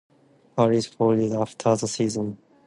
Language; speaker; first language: English; non-native, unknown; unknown